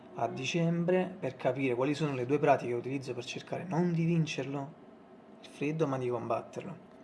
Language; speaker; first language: Italian; native; Italian